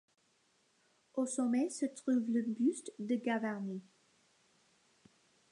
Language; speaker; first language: French; non-native, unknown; English